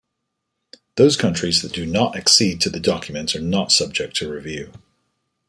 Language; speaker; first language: English; native; English